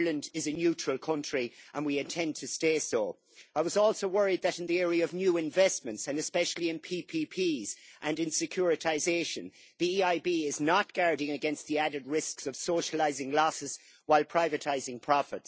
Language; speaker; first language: English; native; English